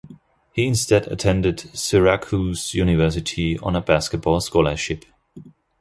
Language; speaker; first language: English; non-native, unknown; German